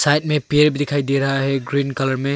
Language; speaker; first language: Hindi; non-native, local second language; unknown